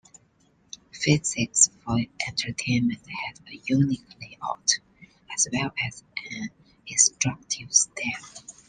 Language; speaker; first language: English; non-native, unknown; Chinese